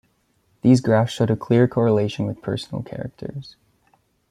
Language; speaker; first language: English; native; English